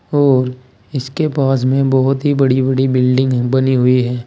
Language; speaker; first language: Hindi; native; Hindi